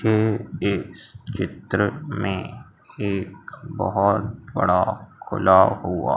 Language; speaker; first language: Hindi; native; Hindi